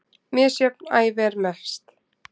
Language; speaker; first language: Icelandic; native; Icelandic